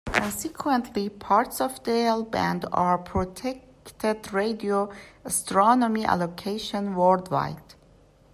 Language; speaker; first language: English; non-native, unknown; Persian